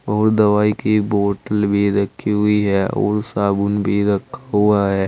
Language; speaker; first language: Hindi; native; Hindi